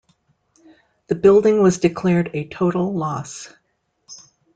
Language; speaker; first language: English; native; English